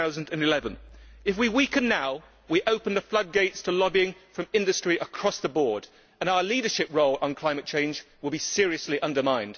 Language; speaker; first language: English; native; English